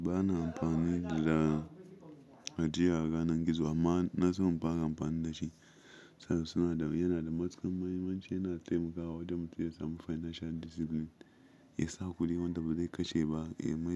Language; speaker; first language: Hausa; non-native, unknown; Yoruba